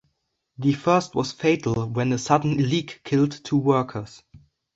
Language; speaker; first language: English; non-native, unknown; German